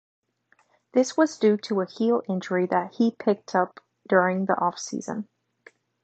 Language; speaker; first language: English; native; English